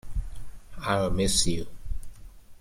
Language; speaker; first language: English; native; English